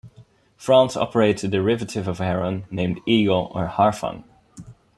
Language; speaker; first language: English; non-native, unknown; Dutch